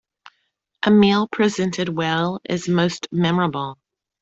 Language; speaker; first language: English; native; English